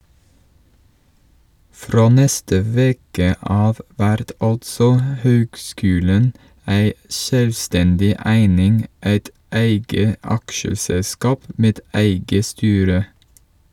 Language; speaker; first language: Norwegian; non-native, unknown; English